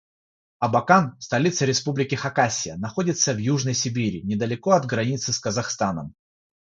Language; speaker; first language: Russian; non-native, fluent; Georgian